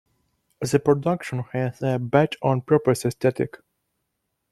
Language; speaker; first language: English; non-native, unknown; Russian